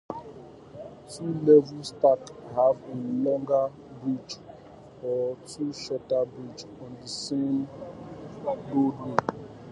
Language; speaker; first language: English; native; English